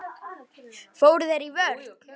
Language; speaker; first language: Icelandic; native; Icelandic